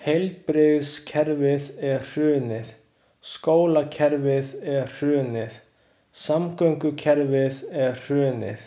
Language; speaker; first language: Icelandic; non-native, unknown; Chinese